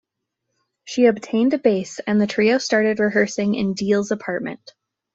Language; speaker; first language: English; native; English